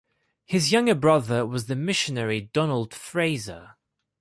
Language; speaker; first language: English; non-native, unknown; Greek